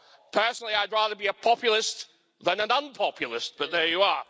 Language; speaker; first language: English; native; English